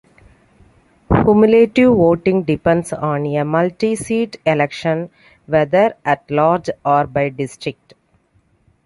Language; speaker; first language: English; non-native, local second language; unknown